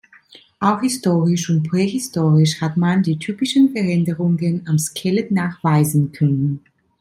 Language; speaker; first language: German; non-native, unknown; Italian